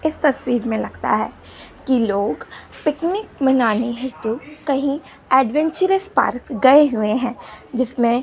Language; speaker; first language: Hindi; non-native, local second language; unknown